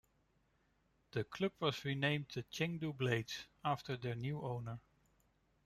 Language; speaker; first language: English; non-native, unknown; Dutch